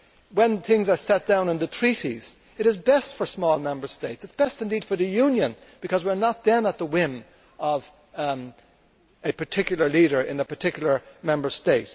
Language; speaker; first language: English; native; English